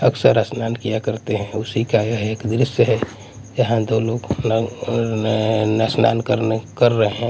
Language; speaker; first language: Hindi; non-native, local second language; Punjabi